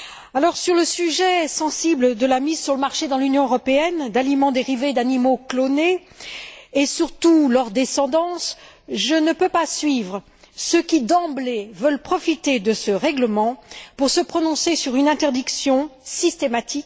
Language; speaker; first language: French; native; French